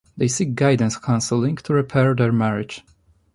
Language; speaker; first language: English; non-native, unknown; Polish